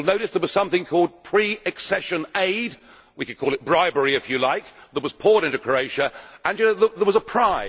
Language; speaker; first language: English; native; English